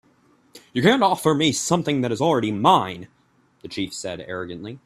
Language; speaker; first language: English; native; English